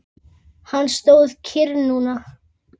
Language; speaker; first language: Icelandic; native; Icelandic